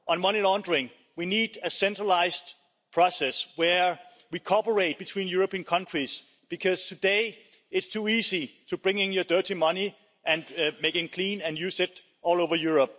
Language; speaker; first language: English; non-native, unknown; Danish